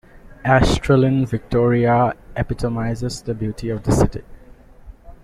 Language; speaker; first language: English; non-native, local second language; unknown